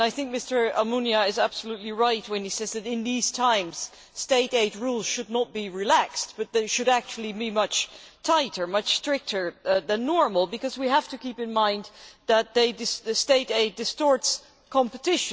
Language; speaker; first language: English; non-native, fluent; Dutch